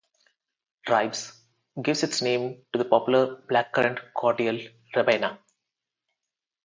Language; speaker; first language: English; non-native, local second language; Telugu